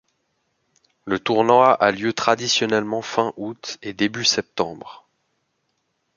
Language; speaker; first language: French; native; French